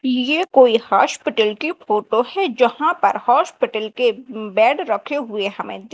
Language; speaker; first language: Hindi; native; Hindi